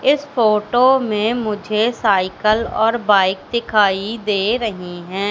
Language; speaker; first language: Hindi; native; Hindi